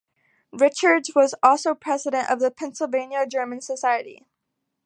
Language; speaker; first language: English; native; English